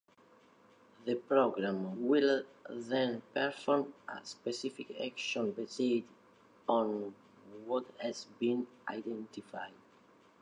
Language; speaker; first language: English; non-native, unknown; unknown